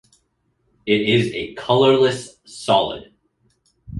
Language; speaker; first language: English; native; English